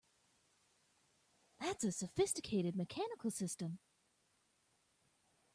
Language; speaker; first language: English; native; English